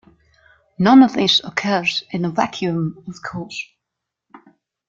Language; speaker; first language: English; non-native, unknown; German